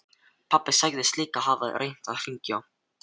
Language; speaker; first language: Icelandic; non-native, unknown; Filipino